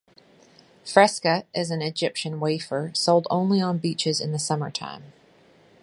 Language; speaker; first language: English; native; English